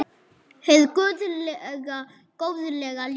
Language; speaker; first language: Icelandic; non-native, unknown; German